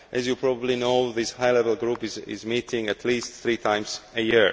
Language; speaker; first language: English; non-native, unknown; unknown